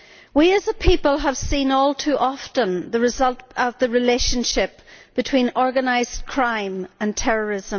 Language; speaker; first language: English; native; English